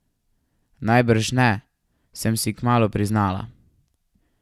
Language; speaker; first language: Slovenian; native; Slovenian